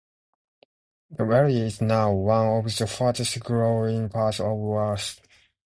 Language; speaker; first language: English; non-native, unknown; Japanese